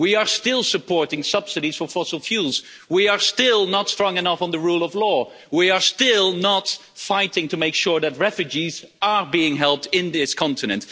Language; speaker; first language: English; non-native, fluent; Dutch